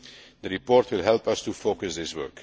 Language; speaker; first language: English; non-native, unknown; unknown